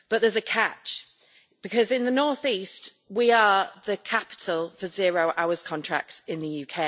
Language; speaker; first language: English; native; English